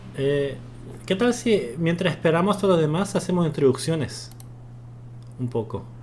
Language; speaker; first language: Spanish; early bilingual, other home language; Korean